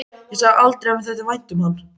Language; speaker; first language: Icelandic; native; Icelandic